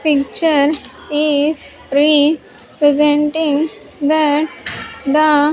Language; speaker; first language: English; non-native, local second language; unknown